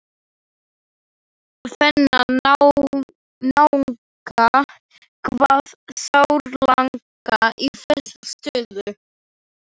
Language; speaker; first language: Icelandic; non-native, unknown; Slovak